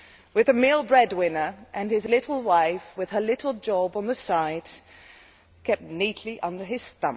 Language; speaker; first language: English; non-native, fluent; Dutch